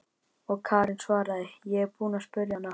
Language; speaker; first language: Icelandic; native; Icelandic